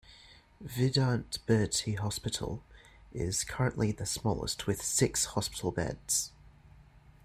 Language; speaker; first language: English; native; English